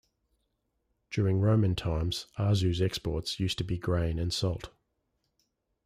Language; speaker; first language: English; native; English